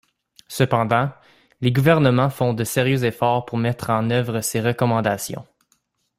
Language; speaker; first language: French; native; French